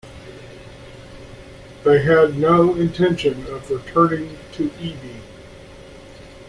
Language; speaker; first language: English; native; English